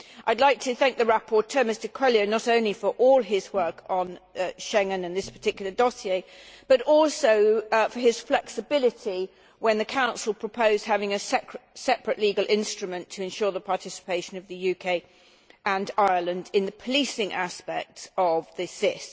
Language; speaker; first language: English; native; English